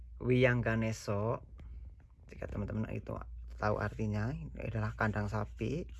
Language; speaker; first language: Indonesian; native; Indonesian